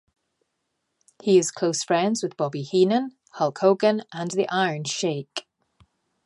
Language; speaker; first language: English; native; English